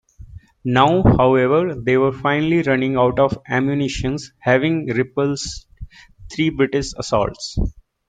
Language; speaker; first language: English; native; English